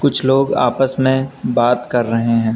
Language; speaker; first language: Hindi; native; Hindi